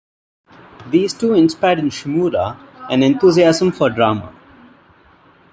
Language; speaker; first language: English; non-native, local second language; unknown